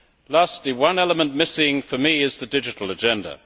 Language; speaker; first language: English; native; English